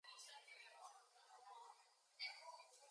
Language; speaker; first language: English; native; English